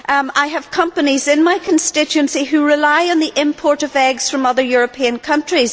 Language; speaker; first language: English; native; English